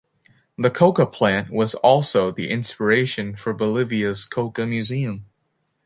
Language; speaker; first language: English; native; English